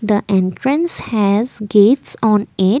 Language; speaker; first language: English; non-native, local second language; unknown